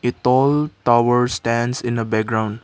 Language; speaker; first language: English; non-native, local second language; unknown